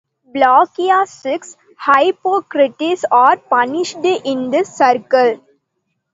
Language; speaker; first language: English; non-native, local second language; Tamil